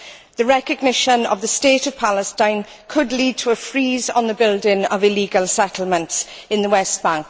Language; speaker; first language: English; native; English